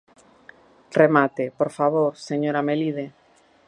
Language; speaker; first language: Galician; native; Galician